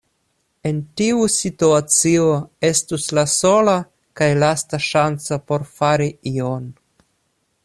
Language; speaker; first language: Esperanto; non-native, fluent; Russian